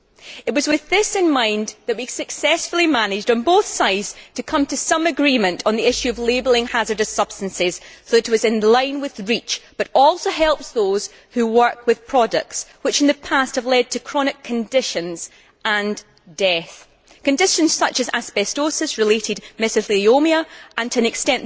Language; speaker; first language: English; native; English